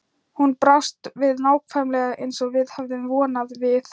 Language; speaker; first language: Icelandic; non-native, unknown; Thai